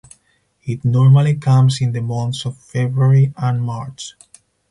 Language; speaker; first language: English; non-native, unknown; Spanish